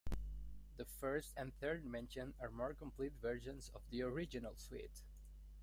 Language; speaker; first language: English; non-native, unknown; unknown